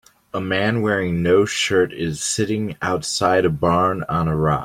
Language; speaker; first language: English; native; English